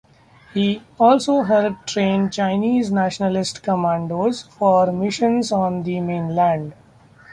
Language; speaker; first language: English; non-native, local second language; Marathi